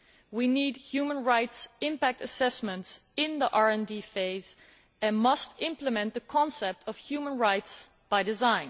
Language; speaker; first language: English; non-native, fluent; Dutch